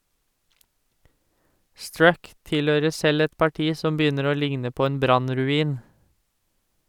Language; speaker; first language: Norwegian; native; Norwegian